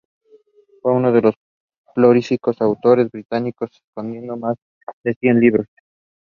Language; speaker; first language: English; non-native, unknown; Spanish